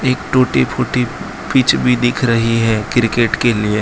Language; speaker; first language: Hindi; non-native, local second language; Gujarati